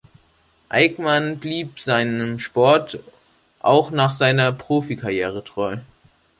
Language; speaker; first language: German; native; German